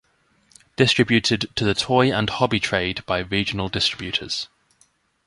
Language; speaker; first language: English; native; English